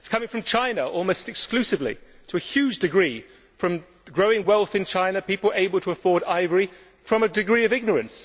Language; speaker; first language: English; native; English